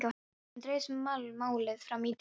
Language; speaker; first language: Icelandic; non-native, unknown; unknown